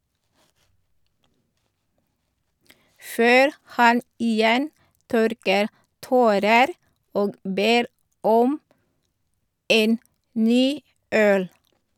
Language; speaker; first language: Norwegian; non-native, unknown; Filipino